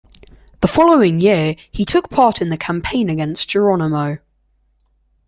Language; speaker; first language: English; native; English